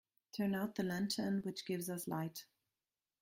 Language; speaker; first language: English; non-native, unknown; German